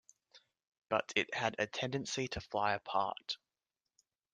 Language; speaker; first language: English; native; English